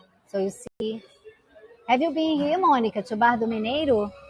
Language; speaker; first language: English; non-native, fluent; Portuguese